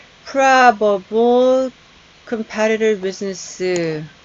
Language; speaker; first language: English; non-native, fluent; Korean